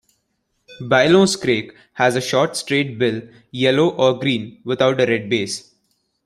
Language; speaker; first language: English; non-native, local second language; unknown